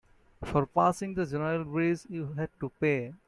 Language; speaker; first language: English; non-native, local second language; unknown